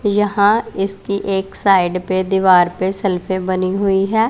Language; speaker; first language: Hindi; non-native, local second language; Punjabi